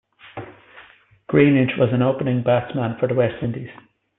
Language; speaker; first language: English; native; English